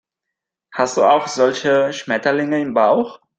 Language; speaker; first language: German; non-native, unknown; Catalan